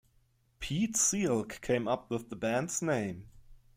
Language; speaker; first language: English; non-native, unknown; German